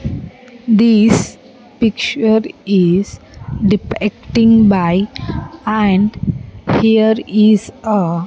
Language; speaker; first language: English; non-native, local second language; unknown